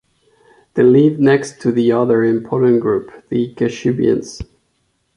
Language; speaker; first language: English; non-native, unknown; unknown